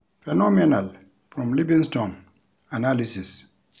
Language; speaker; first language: English; non-native, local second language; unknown